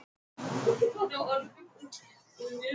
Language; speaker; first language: Icelandic; non-native, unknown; Russian